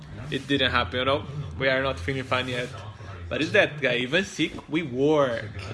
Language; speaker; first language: English; non-native, learner; Portuguese